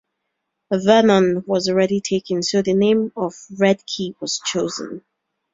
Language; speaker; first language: English; native; English